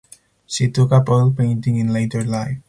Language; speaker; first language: English; non-native, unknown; Spanish